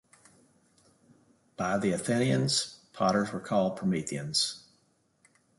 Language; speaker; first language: English; native; English